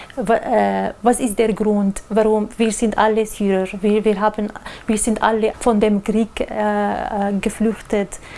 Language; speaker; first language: German; non-native, learner; Arabic